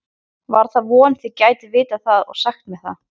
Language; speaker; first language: Icelandic; native; Icelandic